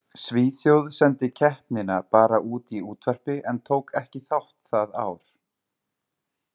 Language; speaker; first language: Icelandic; native; Icelandic